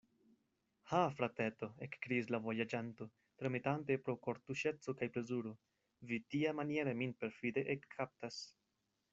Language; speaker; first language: Esperanto; non-native, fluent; Spanish